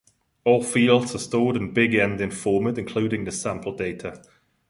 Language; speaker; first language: English; non-native, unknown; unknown